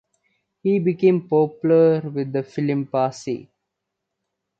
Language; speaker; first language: English; non-native, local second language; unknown